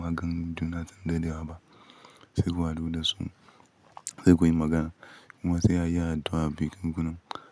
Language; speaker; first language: Hausa; non-native, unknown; Yoruba